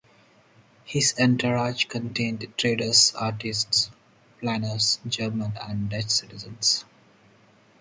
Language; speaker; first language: English; non-native, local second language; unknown